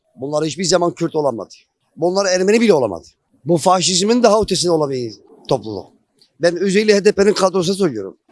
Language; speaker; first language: Turkish; non-native, local second language; Kurdish